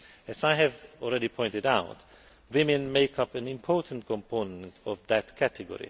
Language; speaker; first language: English; non-native, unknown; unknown